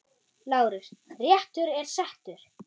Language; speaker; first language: Icelandic; non-native, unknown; German